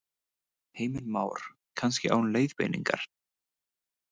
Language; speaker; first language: Icelandic; non-native, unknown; English